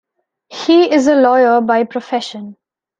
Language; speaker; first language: English; non-native, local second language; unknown